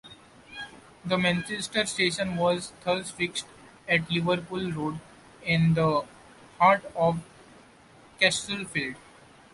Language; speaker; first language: English; non-native, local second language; Marathi